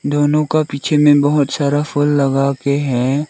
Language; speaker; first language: Hindi; non-native, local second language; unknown